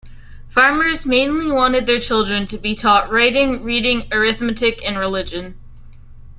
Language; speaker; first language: English; native; English